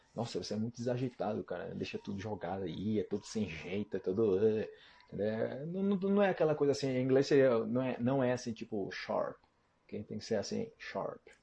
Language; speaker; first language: Portuguese; native; Portuguese